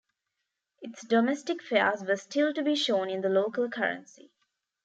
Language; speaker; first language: English; non-native, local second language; Tamil